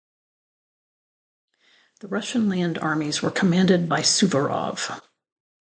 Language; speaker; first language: English; native; English